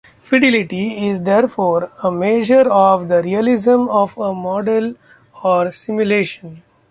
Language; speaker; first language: English; non-native, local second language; Marathi